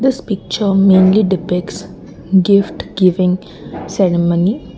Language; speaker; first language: English; non-native, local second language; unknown